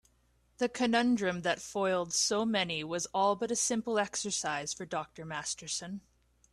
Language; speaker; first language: English; native; English